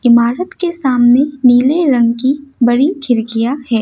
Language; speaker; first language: Hindi; non-native, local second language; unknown